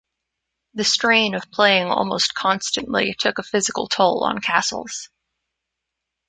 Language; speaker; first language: English; native; English